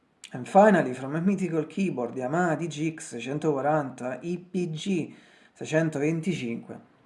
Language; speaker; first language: English; non-native, learner; Italian